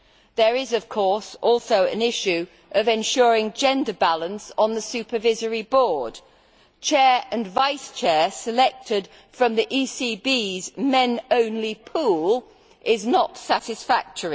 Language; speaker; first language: English; native; English